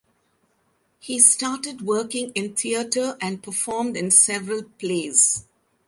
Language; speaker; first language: English; non-native, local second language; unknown